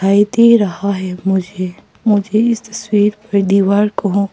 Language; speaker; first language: Hindi; non-native, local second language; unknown